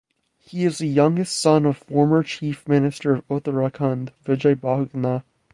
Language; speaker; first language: English; native; English